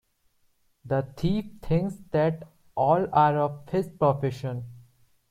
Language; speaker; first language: English; non-native, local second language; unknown